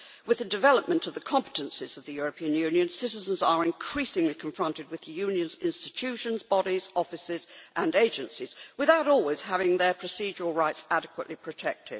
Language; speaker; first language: English; native; English